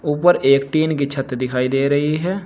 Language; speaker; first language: Hindi; native; Hindi